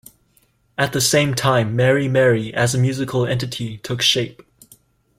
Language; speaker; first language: English; native; English